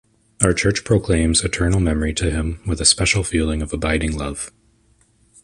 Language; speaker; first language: English; native; English